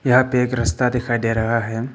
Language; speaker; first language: Hindi; non-native, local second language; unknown